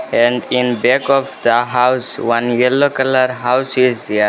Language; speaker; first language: English; non-native, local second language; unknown